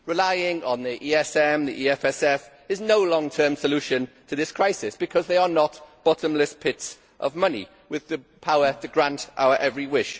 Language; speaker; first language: English; native; English